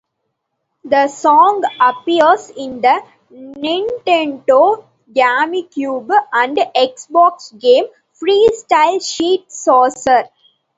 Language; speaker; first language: English; non-native, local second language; Tamil